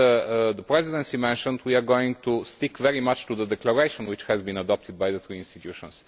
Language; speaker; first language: English; non-native, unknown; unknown